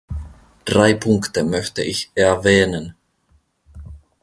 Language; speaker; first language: German; non-native, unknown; Finnish